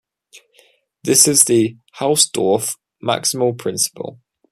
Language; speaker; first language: English; native; English